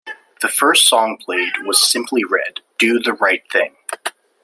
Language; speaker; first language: English; native; English